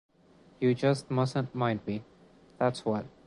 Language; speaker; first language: English; non-native, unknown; Spanish